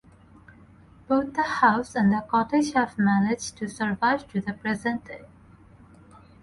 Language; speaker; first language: English; non-native, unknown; Bangla